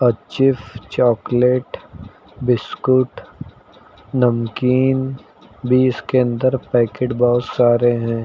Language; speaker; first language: Hindi; native; Hindi